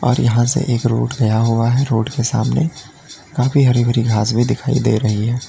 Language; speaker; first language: Hindi; native; Hindi